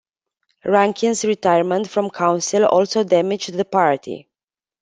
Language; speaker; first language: English; non-native, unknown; Romanian